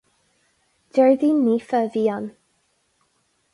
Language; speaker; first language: Irish; non-native, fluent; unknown